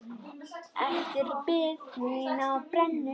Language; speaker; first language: Icelandic; native; Icelandic